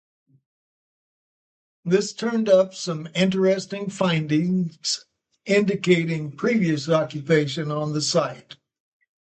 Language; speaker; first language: English; native; English